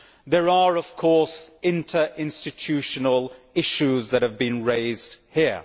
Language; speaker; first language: English; native; English